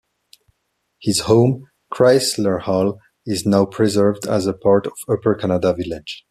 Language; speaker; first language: English; non-native, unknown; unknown